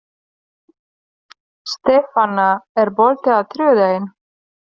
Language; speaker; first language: Icelandic; non-native, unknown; Polish